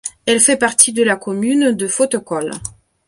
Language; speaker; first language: French; non-native, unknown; Belarusian